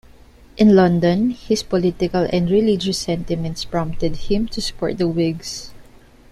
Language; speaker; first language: English; non-native, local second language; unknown